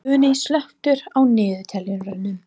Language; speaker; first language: Icelandic; non-native, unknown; English